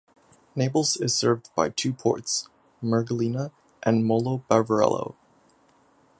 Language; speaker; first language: English; native; English